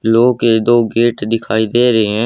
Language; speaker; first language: Hindi; native; Hindi